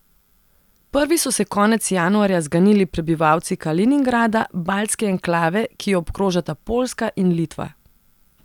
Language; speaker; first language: Slovenian; non-native, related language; Serbian